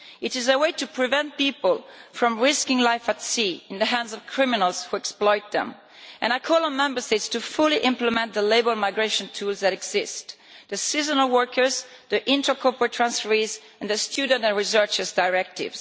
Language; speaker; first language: English; non-native, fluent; Italian